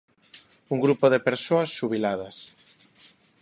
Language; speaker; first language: Galician; non-native, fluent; Spanish